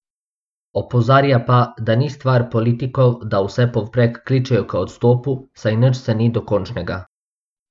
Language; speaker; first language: Slovenian; non-native, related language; Bosnian